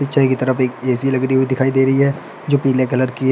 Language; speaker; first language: Hindi; native; Hindi